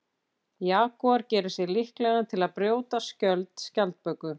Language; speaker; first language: Icelandic; native; Icelandic